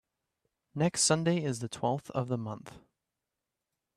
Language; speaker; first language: English; native; English